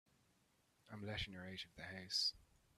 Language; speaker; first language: English; native; English